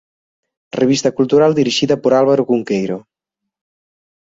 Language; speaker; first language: Galician; native; Galician